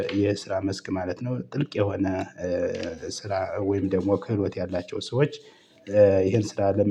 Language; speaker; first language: Amharic; native; Amharic